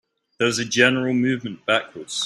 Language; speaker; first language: English; native; English